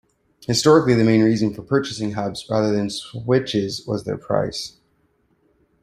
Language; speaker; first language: English; native; English